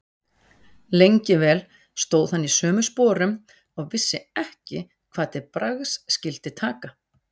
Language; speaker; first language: Icelandic; native; Icelandic